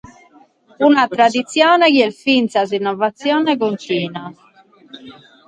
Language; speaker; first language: Sardinian; native; Sardinian